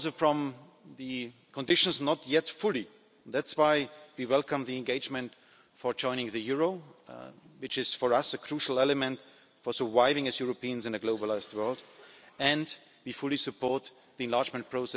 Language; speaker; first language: English; non-native, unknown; German